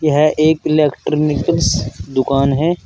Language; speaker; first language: Hindi; native; Hindi